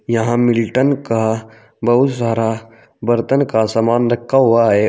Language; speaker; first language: Hindi; native; Hindi